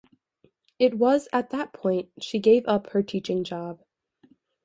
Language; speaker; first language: English; native; English